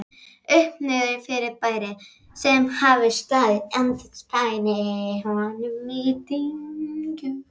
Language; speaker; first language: Icelandic; native; Icelandic